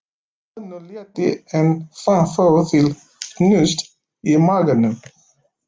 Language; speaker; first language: Icelandic; non-native, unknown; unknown